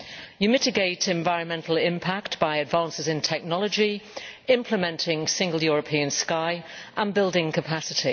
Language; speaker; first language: English; native; English